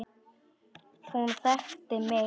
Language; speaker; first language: Icelandic; non-native, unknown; Polish